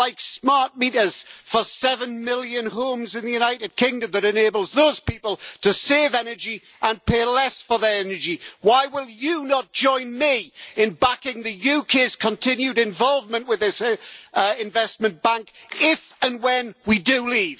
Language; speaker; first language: English; native; English